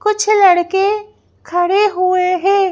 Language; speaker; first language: Hindi; native; Hindi